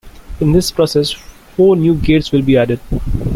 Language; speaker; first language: English; non-native, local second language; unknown